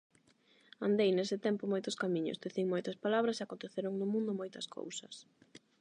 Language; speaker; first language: Galician; non-native, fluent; Spanish